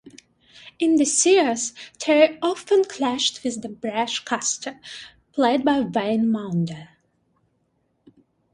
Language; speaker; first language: English; non-native, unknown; Russian